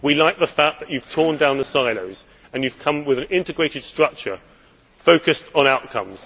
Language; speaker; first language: English; native; English